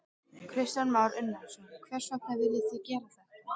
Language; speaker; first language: Icelandic; native; Icelandic